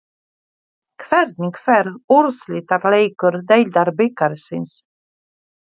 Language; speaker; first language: Icelandic; non-native, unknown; Polish